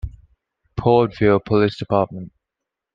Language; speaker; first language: English; non-native, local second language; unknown